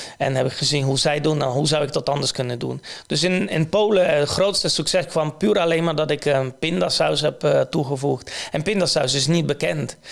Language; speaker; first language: Dutch; non-native, fluent; Polish